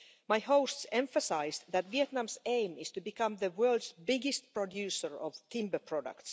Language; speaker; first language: English; non-native, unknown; Finnish